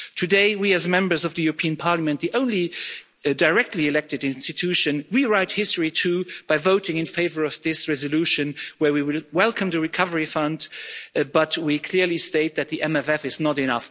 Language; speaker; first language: English; non-native, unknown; Luxembourgish